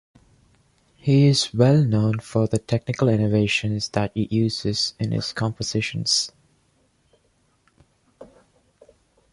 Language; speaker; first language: English; non-native, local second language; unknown